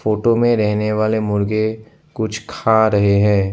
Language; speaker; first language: Hindi; non-native, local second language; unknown